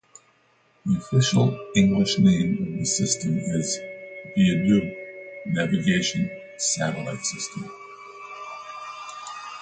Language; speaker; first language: English; native; English